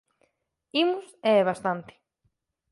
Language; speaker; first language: Galician; native; Galician